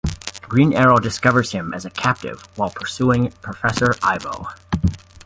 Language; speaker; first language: English; native; English